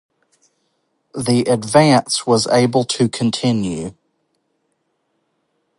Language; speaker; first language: English; native; English